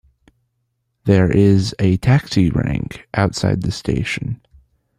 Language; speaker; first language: English; native; English